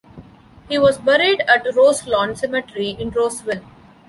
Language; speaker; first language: English; non-native, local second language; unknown